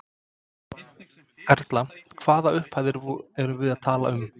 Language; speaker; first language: Icelandic; non-native, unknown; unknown